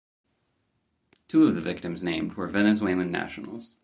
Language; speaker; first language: English; native; English